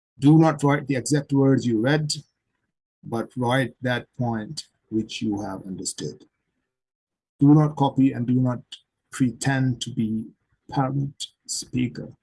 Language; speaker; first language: English; non-native, local second language; Urdu